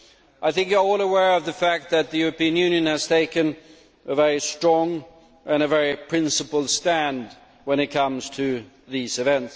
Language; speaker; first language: English; non-native, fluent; Swedish